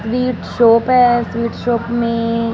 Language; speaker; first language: Hindi; non-native, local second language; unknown